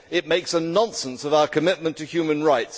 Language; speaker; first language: English; native; English